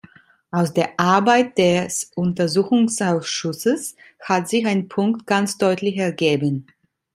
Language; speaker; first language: German; non-native, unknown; Italian